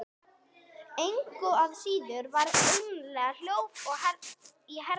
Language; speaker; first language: Icelandic; non-native, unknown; English